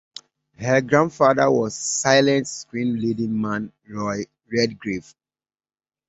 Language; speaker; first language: English; native; English